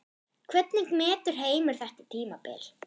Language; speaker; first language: Icelandic; non-native, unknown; German